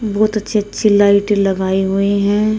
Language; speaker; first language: Hindi; native; Hindi